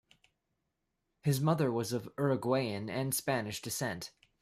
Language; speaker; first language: English; native; English